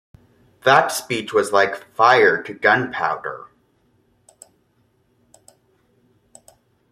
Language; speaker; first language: English; native; English